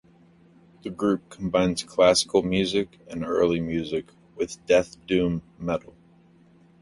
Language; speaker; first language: English; native; English